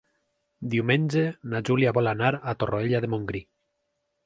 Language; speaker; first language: Catalan; native; Catalan